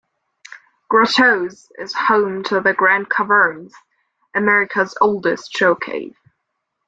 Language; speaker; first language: English; non-native, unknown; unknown